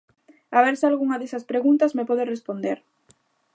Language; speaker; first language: Galician; native; Galician